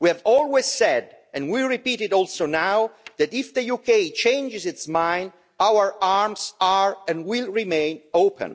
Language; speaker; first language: English; non-native, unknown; Italian